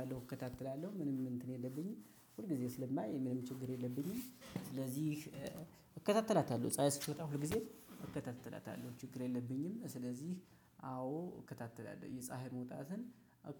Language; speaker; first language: Amharic; native; Amharic